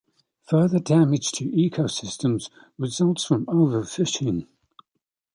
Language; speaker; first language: English; native; English